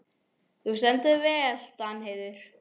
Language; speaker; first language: Icelandic; non-native, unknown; English